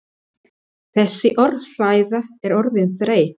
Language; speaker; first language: Icelandic; non-native, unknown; Spanish